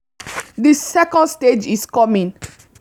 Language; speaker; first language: English; non-native, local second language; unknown